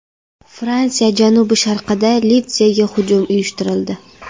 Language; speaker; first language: Uzbek; non-native, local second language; Kara-Kalpak